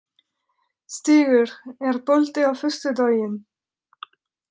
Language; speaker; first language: Icelandic; non-native, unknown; French